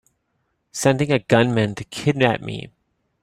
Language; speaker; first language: English; native; English